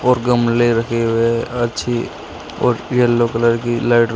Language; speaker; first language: Hindi; native; Hindi